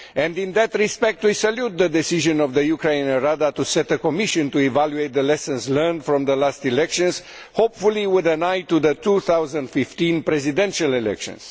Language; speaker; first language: English; non-native, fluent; Romanian